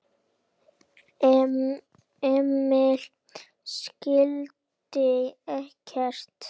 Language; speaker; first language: Icelandic; native; Icelandic